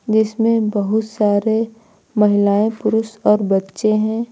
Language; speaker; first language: Hindi; native; Hindi